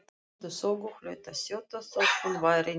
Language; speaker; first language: Icelandic; non-native, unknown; Russian